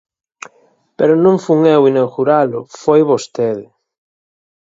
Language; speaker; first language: Galician; native; Galician